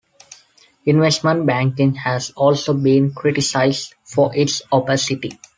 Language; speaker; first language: English; non-native, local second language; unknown